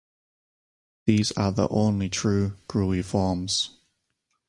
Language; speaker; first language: English; native; English